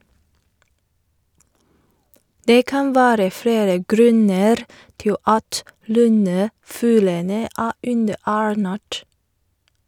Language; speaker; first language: Norwegian; non-native, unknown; Chinese